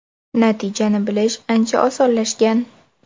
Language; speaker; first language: Uzbek; native; Uzbek